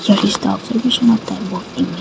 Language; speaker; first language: English; non-native, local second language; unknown